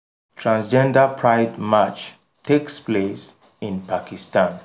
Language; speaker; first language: English; non-native, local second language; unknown